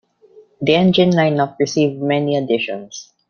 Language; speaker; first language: English; non-native, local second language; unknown